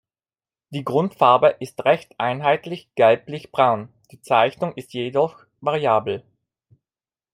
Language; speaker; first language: German; non-native, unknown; Italian